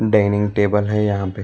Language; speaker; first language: Hindi; non-native, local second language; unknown